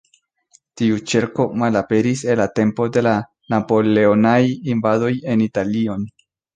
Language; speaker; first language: Esperanto; non-native, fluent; Spanish